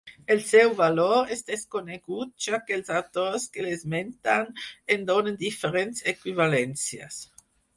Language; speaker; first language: Catalan; non-native, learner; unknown